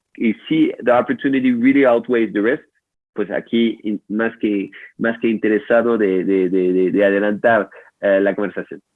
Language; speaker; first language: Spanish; non-native, fluent; French